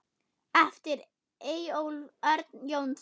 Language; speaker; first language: Icelandic; non-native, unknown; German